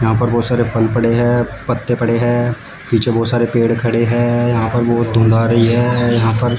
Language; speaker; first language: Hindi; native; Hindi